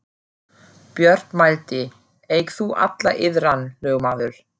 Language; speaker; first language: Icelandic; non-native, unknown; German